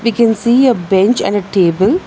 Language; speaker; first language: English; non-native, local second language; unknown